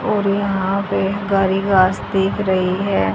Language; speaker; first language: Hindi; native; Hindi